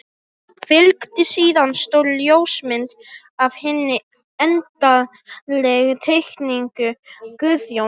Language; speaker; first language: Icelandic; non-native, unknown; Polish